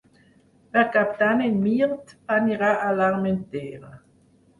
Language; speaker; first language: Catalan; non-native, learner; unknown